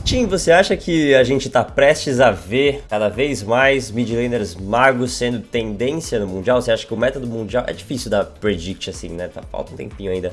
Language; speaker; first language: Portuguese; native; Portuguese